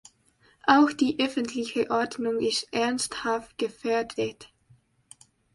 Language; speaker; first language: German; non-native, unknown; Spanish